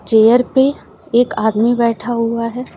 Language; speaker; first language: Hindi; native; Hindi